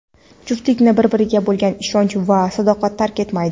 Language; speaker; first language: Uzbek; non-native, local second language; Kara-Kalpak